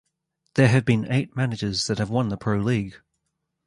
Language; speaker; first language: English; native; English